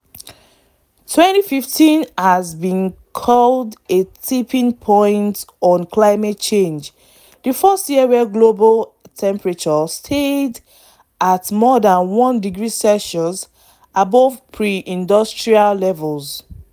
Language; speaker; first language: English; non-native, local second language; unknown